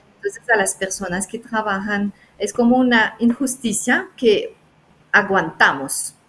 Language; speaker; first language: Spanish; non-native, fluent; French